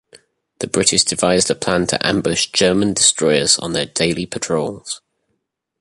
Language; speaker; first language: English; native; English